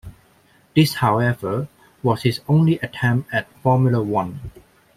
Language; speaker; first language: English; non-native, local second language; Cantonese